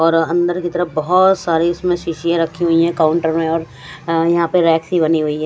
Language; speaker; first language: Hindi; non-native, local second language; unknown